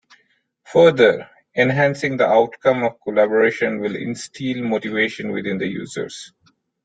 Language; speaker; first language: English; non-native, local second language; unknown